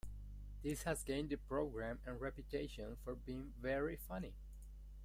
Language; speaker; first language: English; non-native, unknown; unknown